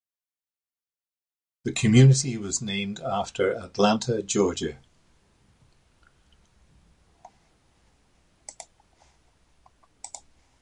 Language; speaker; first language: English; native; English